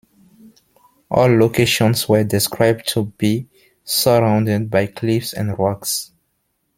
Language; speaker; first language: English; non-native, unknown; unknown